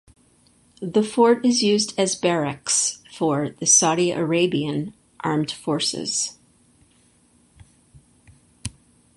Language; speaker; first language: English; native; English